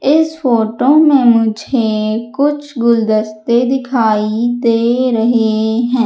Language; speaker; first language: Hindi; native; Hindi